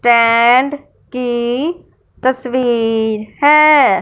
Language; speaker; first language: Hindi; non-native, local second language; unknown